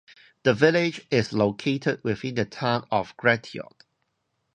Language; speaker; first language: English; non-native, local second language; Cantonese